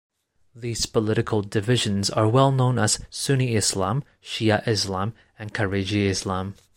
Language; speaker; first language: English; non-native, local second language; Cantonese